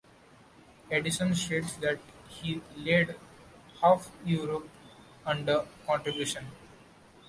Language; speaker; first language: English; non-native, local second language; Marathi